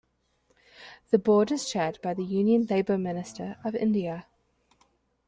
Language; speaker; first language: English; native; English